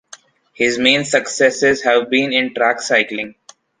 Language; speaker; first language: English; non-native, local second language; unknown